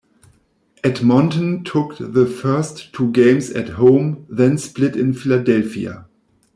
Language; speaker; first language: English; non-native, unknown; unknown